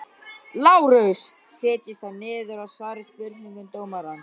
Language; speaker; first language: Icelandic; native; Icelandic